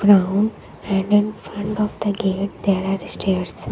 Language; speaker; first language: English; non-native, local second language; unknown